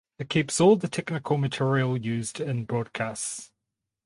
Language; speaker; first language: English; native; English